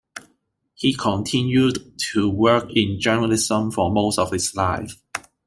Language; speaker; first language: English; non-native, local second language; Cantonese